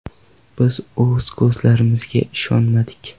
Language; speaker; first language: Uzbek; non-native, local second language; Kara-Kalpak